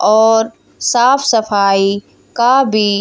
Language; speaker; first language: Hindi; native; Hindi